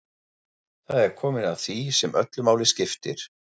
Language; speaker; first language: Icelandic; non-native, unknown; German